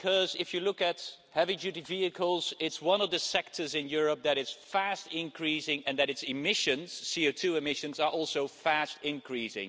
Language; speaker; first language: English; non-native, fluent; Dutch